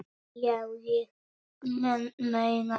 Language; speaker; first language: Icelandic; non-native, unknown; Polish